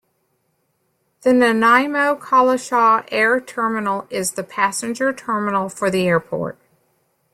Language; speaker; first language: English; native; English